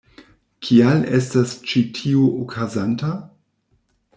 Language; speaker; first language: Esperanto; non-native, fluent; German